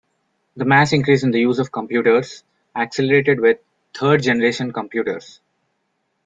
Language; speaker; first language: English; non-native, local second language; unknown